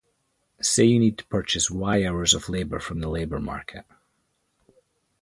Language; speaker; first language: English; native; English